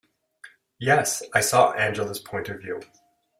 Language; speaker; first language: English; native; English